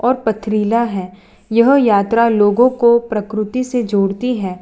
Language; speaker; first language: Hindi; non-native, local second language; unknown